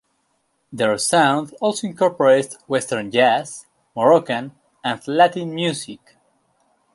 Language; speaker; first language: English; non-native, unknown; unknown